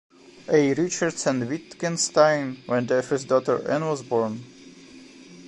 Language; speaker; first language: English; non-native, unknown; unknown